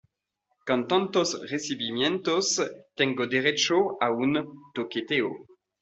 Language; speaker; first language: Spanish; non-native, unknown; French